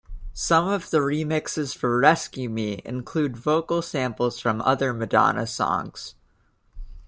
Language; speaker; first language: English; native; English